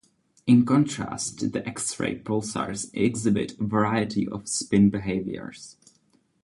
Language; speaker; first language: English; non-native, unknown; Czech